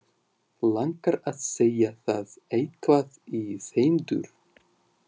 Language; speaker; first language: Icelandic; non-native, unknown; Russian